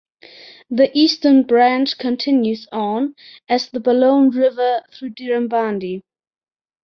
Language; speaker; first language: English; non-native, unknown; German